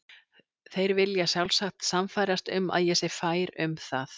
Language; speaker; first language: Icelandic; native; Icelandic